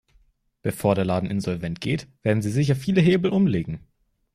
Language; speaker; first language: German; native; German